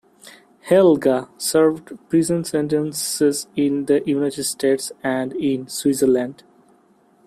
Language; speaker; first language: English; non-native, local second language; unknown